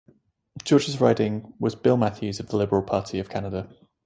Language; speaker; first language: English; native; English